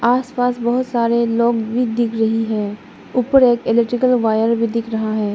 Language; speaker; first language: Hindi; non-native, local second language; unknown